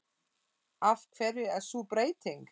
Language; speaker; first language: Icelandic; non-native, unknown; German